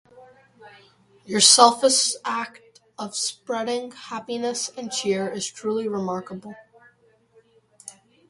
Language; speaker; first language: English; native; English